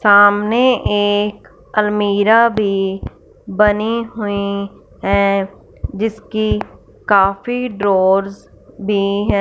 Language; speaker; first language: Hindi; non-native, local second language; Punjabi